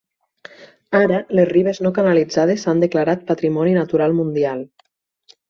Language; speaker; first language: Catalan; native; Catalan